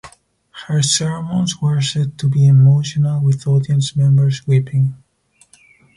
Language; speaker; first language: English; non-native, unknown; Spanish